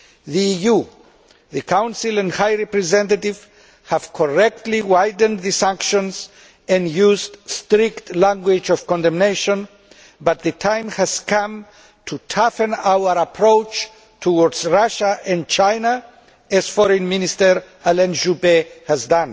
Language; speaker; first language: English; non-native, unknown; Greek